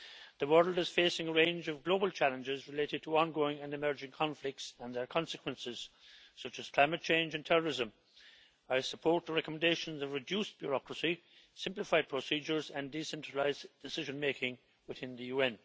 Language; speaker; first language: English; native; English